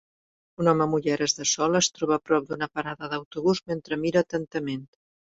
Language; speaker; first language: Catalan; native; Catalan